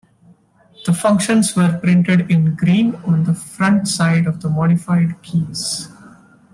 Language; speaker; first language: English; non-native, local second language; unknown